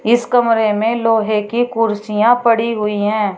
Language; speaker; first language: Hindi; native; Hindi